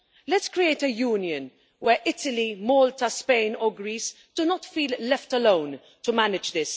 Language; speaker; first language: English; non-native, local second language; Maltese